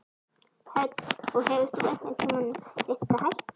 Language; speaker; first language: Icelandic; native; Icelandic